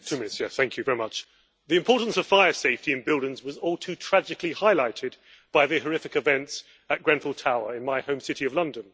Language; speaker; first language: English; native; English